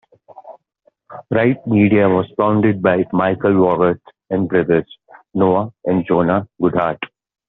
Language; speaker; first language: English; non-native, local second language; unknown